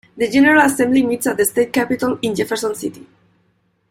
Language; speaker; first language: English; non-native, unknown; Spanish